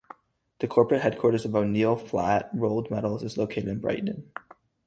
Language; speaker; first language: English; native; English